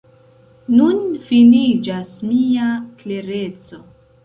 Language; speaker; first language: Esperanto; non-native, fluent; Central Kurdish